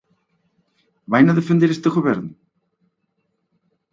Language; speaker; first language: Galician; native; Galician